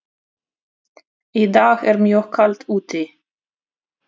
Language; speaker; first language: Icelandic; non-native, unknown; Russian